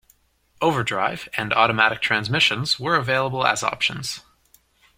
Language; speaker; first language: English; native; English